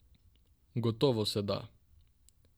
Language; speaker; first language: Slovenian; non-native, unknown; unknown